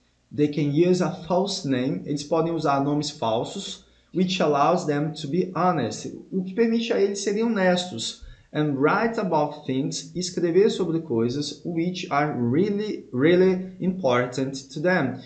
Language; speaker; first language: English; non-native, fluent; Portuguese